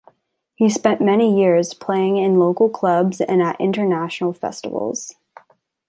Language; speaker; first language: English; native; English